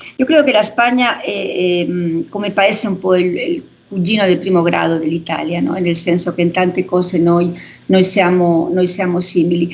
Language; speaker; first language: Italian; non-native, related language; Spanish